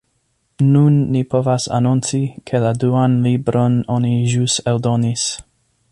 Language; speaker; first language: Esperanto; non-native, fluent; English